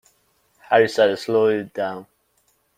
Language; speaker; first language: English; non-native, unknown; Persian